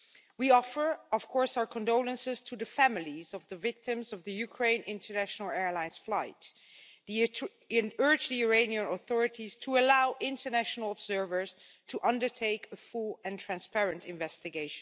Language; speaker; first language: English; non-native, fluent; Dutch